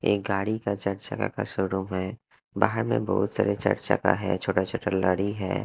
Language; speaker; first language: Hindi; non-native, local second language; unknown